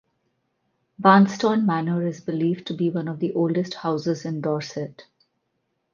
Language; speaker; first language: English; non-native, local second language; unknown